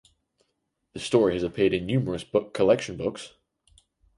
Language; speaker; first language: English; native; English